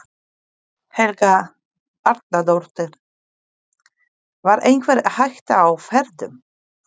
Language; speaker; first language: Icelandic; non-native, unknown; Polish